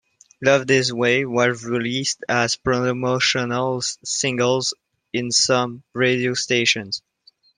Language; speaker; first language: English; non-native, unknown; French